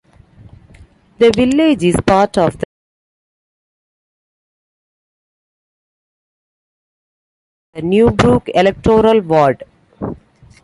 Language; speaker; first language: English; non-native, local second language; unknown